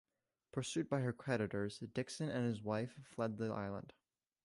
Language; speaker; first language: English; native; English